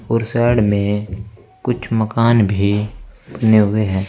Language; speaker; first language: Hindi; native; Hindi